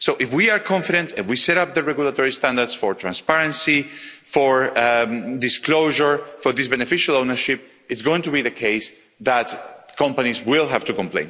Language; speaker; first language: English; non-native, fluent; Spanish